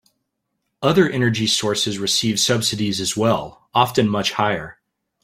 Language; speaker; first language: English; native; English